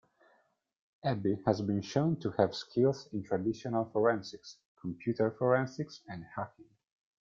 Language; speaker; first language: English; non-native, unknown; Italian